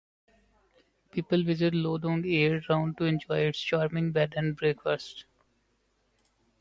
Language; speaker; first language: English; non-native, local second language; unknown